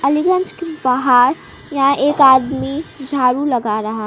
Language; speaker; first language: Hindi; native; Hindi